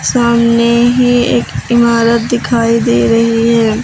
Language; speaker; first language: Hindi; native; Hindi